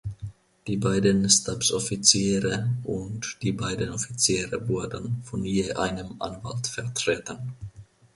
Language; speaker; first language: German; non-native, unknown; Finnish